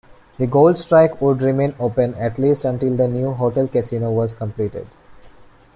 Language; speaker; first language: English; non-native, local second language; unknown